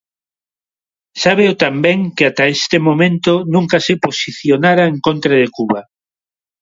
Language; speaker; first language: Galician; non-native, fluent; Spanish